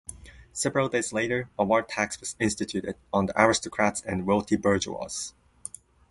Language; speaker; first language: English; non-native, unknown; Japanese